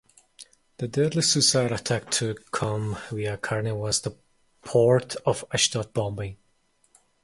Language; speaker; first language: English; non-native, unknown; Mongolian